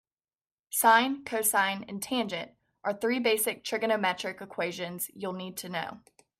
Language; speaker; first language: English; native; English